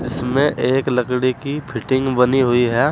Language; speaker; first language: Hindi; native; Hindi